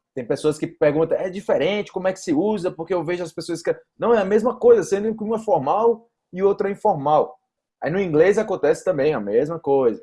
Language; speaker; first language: Portuguese; native; Portuguese